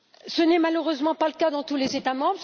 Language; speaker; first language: French; native; French